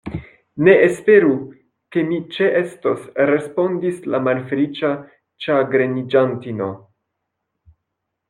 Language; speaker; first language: Esperanto; non-native, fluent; French